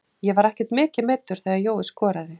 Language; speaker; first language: Icelandic; native; Icelandic